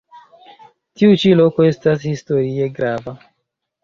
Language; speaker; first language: Esperanto; non-native, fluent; Chinese